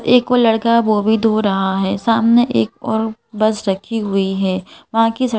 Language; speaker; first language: Hindi; native; Hindi